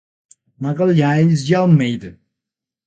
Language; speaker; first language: Portuguese; non-native, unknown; Spanish